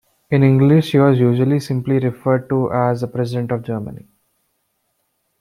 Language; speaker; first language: English; non-native, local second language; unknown